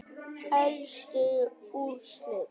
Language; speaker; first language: Icelandic; non-native, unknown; Vietnamese